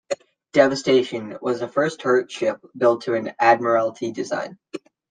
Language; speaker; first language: English; native; English